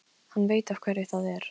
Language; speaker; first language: Icelandic; non-native, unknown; Polish